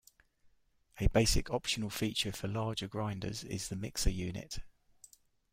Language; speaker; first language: English; native; English